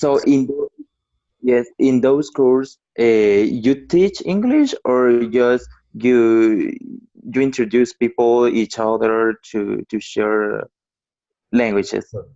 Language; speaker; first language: English; non-native, learner; Spanish